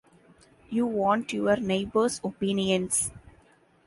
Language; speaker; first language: English; non-native, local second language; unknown